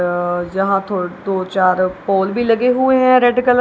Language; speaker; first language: Hindi; non-native, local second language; Punjabi